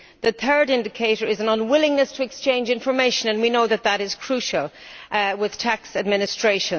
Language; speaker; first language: English; native; English